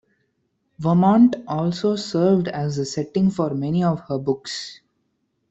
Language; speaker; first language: English; non-native, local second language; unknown